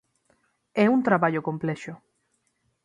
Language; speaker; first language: Galician; native; Galician